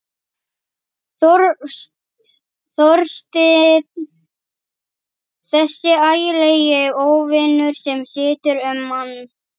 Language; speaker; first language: Icelandic; native; Icelandic